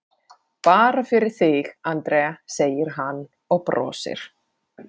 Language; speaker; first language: Icelandic; non-native, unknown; Finnish